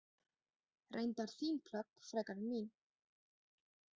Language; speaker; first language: Icelandic; non-native, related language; Danish